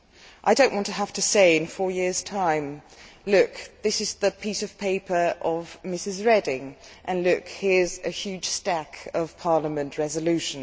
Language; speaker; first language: English; non-native, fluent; Dutch